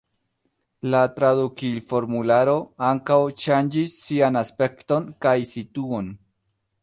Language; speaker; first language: Esperanto; non-native, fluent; Spanish